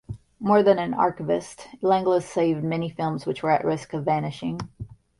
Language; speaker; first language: English; native; English